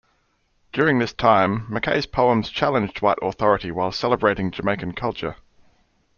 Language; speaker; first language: English; native; English